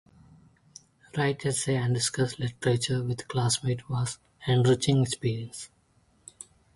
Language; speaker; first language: English; non-native, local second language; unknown